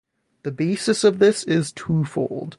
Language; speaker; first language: English; native; English